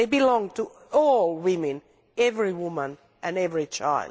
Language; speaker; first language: English; non-native, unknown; Finnish